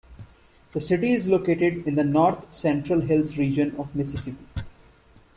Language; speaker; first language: English; non-native, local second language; Hindi